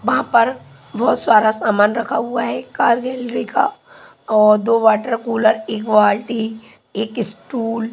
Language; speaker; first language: Hindi; non-native, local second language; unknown